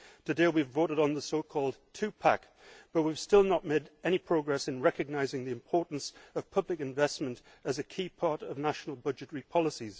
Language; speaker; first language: English; native; English